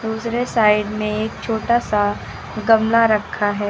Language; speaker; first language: Hindi; native; Hindi